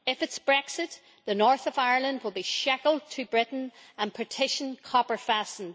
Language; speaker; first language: English; native; English